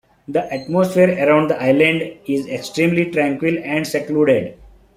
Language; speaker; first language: English; non-native, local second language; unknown